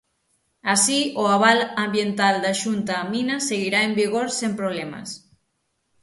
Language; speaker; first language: Galician; native; Galician